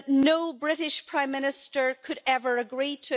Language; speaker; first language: English; native; English